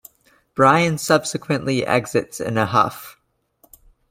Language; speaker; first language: English; native; English